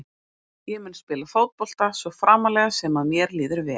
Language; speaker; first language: Icelandic; native; Icelandic